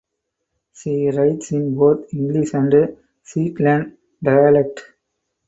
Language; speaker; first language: English; non-native, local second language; Tamil